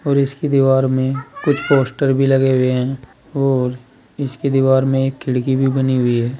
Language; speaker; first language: Hindi; native; Hindi